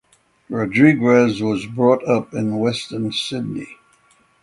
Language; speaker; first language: English; native; English